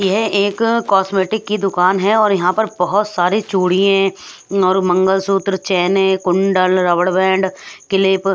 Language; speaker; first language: Hindi; non-native, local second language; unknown